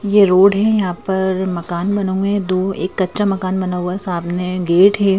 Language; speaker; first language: Hindi; native; Hindi